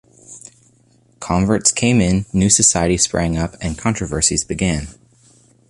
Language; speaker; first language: English; native; English